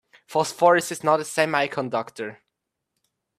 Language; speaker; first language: English; native; English